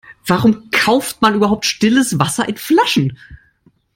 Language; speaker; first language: English; non-native, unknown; German